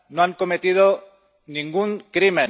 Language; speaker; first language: Spanish; non-native, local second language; Catalan